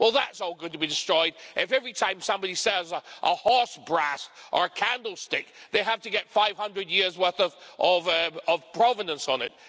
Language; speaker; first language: English; native; English